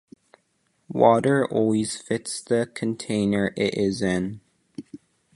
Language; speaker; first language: English; native; English